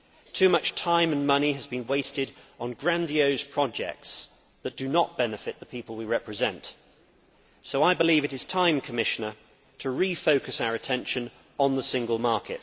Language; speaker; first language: English; native; English